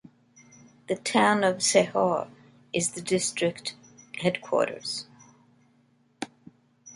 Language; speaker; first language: English; native; English